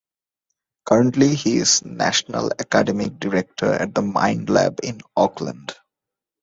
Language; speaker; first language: English; non-native, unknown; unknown